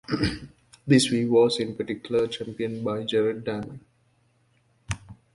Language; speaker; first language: English; native; English